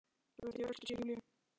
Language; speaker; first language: Icelandic; native; Icelandic